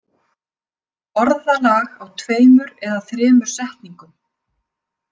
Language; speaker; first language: Icelandic; native; Icelandic